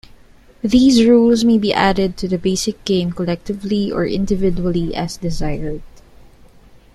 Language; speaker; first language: English; non-native, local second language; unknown